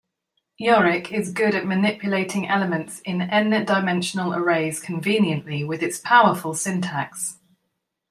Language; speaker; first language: English; native; English